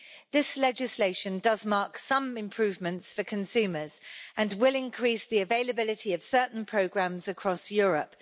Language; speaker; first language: English; native; English